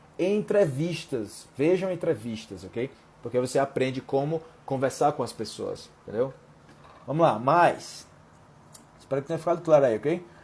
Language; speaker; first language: Portuguese; non-native, fluent; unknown